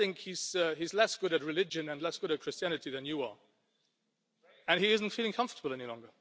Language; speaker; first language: English; non-native, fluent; Luxembourgish